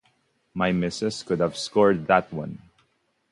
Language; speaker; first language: English; non-native, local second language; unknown